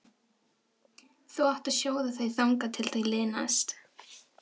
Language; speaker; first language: Icelandic; non-native, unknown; Filipino